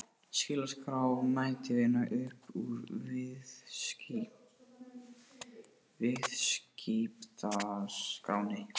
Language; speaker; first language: Icelandic; non-native, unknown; Portuguese